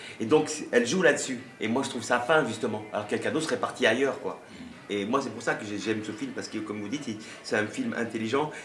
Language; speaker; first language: French; early bilingual, other home language; Arabic